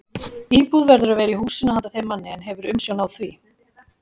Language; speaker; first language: Icelandic; native; Icelandic